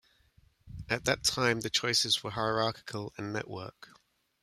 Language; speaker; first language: English; native; English